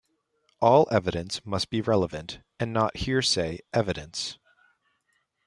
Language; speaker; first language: English; native; English